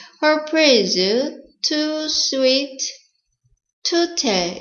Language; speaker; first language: English; non-native, fluent; Korean